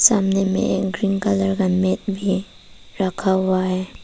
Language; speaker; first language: Hindi; early bilingual, other home language; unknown